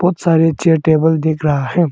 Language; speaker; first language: Hindi; non-native, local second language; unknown